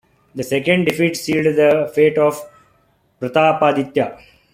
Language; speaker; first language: English; non-native, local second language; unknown